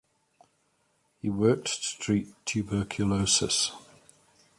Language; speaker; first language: English; native; English